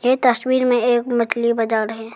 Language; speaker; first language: Hindi; non-native, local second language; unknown